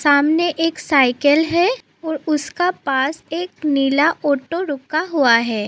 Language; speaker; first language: Hindi; non-native, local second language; Assamese